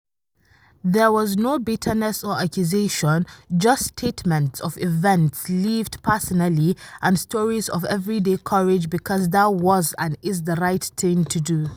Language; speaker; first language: English; non-native, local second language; Hausa